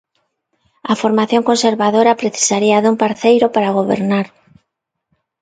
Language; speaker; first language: Galician; non-native, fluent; Spanish